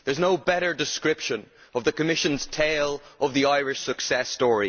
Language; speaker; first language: English; native; English